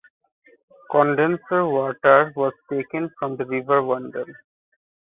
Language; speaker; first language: English; non-native, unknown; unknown